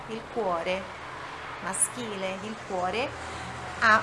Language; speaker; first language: Italian; non-native, fluent; Portuguese